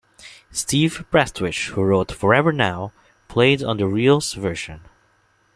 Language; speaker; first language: English; non-native, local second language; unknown